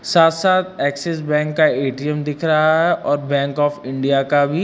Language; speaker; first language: Hindi; native; Hindi